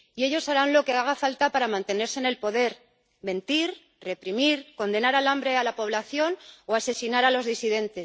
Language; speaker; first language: Spanish; native; Spanish